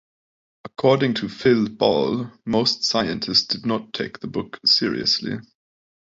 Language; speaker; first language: English; non-native, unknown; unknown